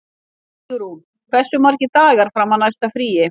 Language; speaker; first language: Icelandic; native; Icelandic